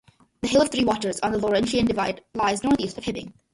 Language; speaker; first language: English; early bilingual, other home language; Malayalam